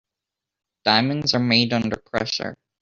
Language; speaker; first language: English; native; English